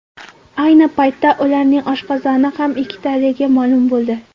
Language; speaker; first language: Uzbek; non-native, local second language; Kara-Kalpak